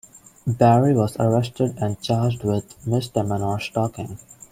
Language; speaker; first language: English; non-native, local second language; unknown